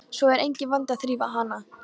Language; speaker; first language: Icelandic; non-native, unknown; Polish